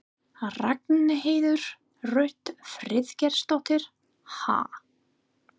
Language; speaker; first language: Icelandic; non-native, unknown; English